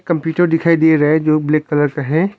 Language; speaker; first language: Hindi; non-native, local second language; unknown